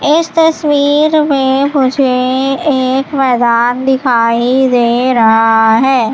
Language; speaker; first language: Hindi; native; Hindi